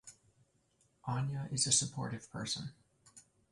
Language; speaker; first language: English; native; English